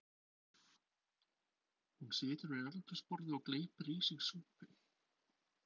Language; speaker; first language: Icelandic; non-native, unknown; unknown